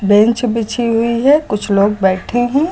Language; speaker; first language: Hindi; native; Hindi